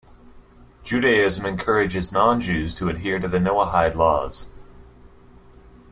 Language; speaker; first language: English; native; English